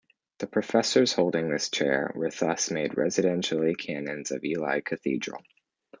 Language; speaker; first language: English; native; English